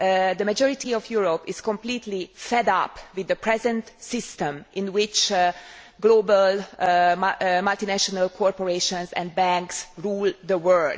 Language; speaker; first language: English; non-native, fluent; Hungarian